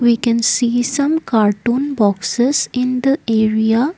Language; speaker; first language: English; non-native, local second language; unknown